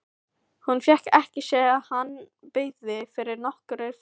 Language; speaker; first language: Icelandic; non-native, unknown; Filipino